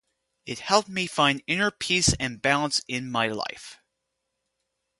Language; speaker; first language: English; native; English